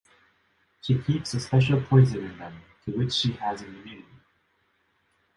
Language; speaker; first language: English; non-native, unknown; Japanese